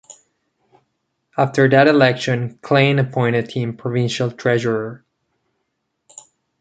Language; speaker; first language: English; non-native, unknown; Catalan